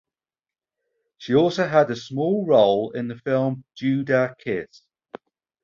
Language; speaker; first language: English; native; English